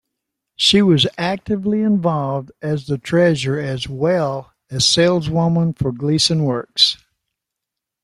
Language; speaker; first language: English; native; English